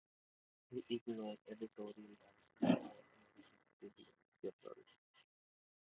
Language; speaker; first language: English; non-native, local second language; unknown